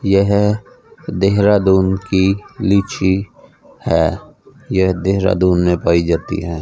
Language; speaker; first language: Hindi; non-native, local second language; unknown